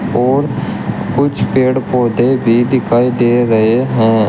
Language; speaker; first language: Hindi; native; Hindi